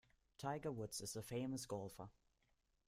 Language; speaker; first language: English; non-native, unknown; German